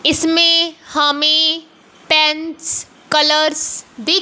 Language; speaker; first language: Hindi; non-native, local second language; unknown